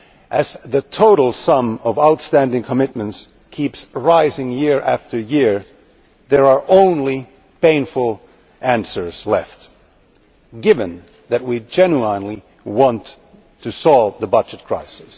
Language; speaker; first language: English; non-native, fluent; Finnish